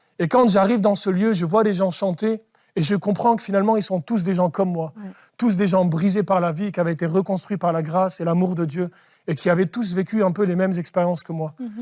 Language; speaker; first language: French; early bilingual, other home language; Arabic